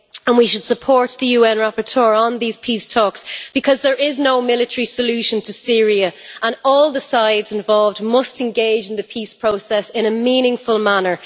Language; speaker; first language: English; native; English